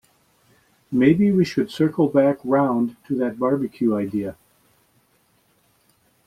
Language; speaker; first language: English; native; English